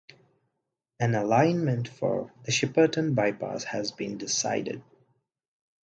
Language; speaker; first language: English; non-native, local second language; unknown